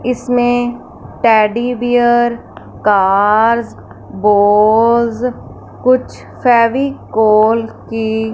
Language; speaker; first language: Hindi; non-native, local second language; Punjabi